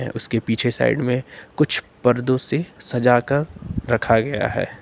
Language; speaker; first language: Hindi; native; Hindi